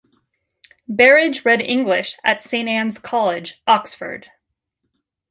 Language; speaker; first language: English; native; English